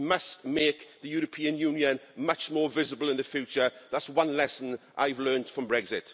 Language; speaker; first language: English; native; English